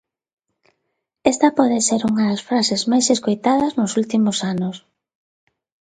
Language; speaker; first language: Galician; non-native, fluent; Spanish